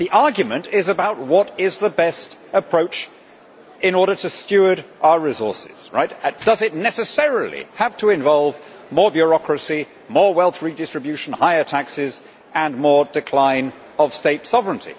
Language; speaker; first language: English; native; English